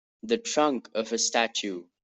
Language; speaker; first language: English; non-native, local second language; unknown